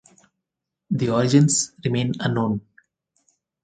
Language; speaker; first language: English; non-native, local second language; Telugu